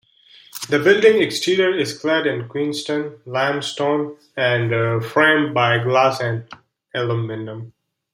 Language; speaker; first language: English; native; English